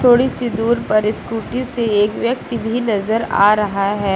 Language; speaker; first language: Hindi; native; Hindi